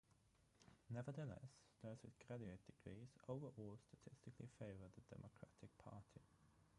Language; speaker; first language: English; non-native, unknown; German